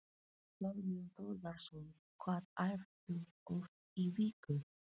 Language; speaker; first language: Icelandic; non-native, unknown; Filipino